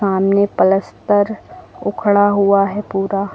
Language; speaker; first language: Hindi; native; Hindi